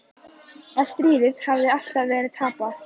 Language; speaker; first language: Icelandic; native; Icelandic